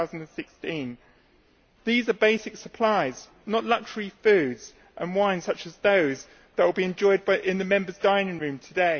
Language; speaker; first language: English; native; English